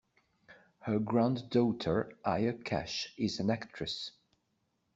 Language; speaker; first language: English; non-native, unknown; French